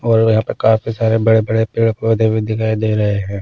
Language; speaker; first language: Hindi; non-native, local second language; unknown